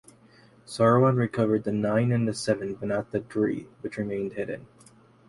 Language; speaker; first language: English; native; English